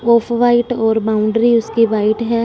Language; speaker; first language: Hindi; non-native, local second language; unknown